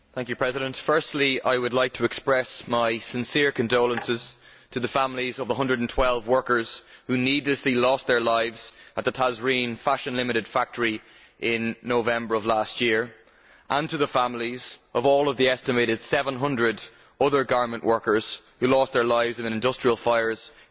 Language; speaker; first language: English; native; English